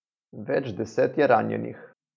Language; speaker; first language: Slovenian; native; Slovenian